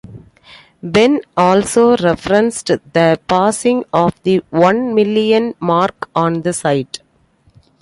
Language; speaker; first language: English; non-native, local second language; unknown